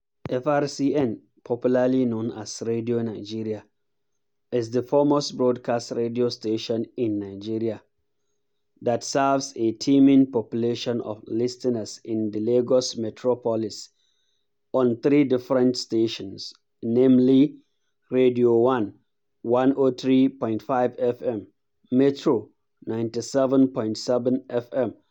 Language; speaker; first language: English; non-native, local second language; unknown